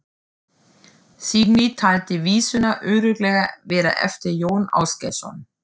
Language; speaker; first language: Icelandic; non-native, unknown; German